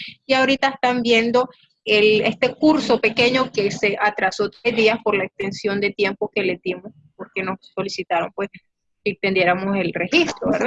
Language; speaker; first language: Spanish; native; Spanish